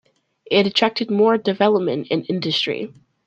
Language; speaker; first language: English; native; English